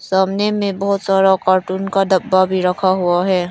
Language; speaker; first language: Hindi; non-native, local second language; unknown